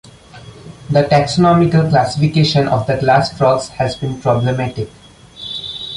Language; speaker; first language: English; non-native, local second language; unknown